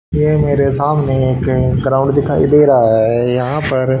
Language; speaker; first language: Hindi; native; Hindi